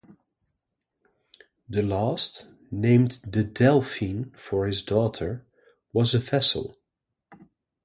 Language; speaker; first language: English; non-native, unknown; Dutch